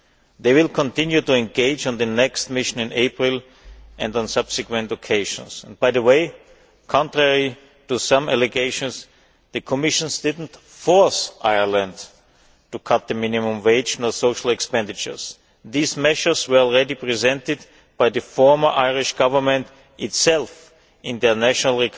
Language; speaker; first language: English; non-native, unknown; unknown